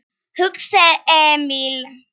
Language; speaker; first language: Icelandic; non-native, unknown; Polish